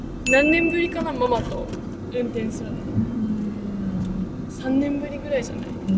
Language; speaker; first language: Japanese; early bilingual, other home language; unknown